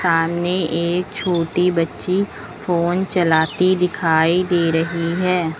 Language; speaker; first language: Hindi; native; Hindi